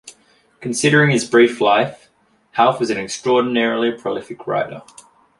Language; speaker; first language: English; native; English